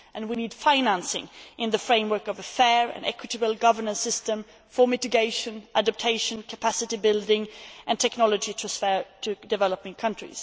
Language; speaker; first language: English; non-native, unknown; Swedish